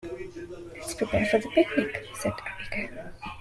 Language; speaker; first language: English; native; English